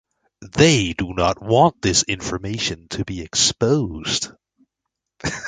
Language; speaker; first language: English; native; English